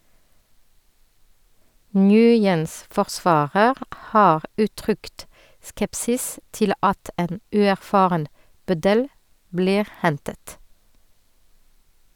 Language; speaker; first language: Norwegian; non-native, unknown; French